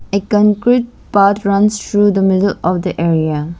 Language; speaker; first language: English; non-native, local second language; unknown